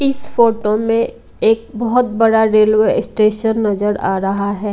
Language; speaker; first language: Hindi; non-native, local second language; Punjabi